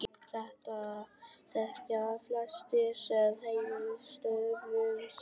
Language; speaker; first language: Icelandic; non-native, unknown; Vietnamese